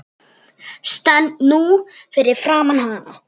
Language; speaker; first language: Icelandic; native; Icelandic